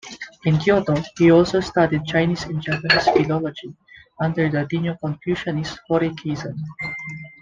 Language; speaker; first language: English; non-native, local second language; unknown